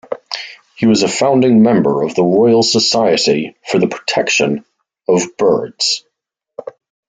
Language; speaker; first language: English; native; English